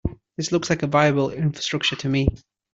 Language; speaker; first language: English; native; English